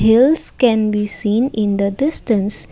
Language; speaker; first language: English; non-native, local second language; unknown